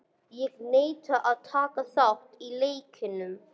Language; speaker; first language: Icelandic; non-native, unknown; English